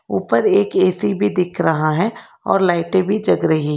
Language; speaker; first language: Hindi; non-native, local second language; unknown